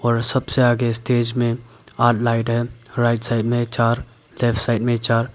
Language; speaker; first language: Hindi; non-native, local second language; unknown